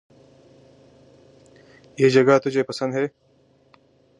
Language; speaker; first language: English; non-native, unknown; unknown